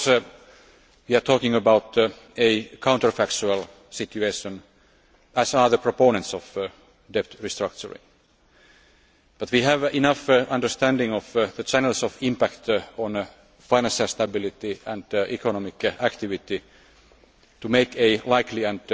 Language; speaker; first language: English; non-native, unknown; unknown